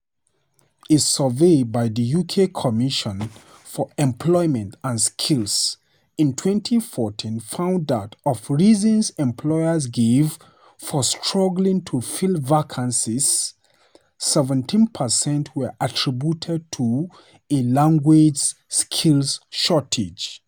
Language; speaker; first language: English; non-native, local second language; Hausa